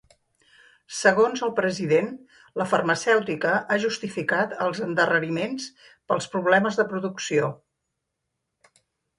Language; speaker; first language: Catalan; native; Catalan